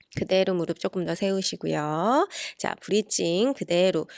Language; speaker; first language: Korean; native; Korean